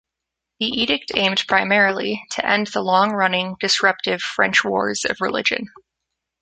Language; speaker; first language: English; native; English